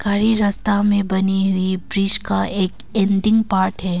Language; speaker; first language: Hindi; non-native, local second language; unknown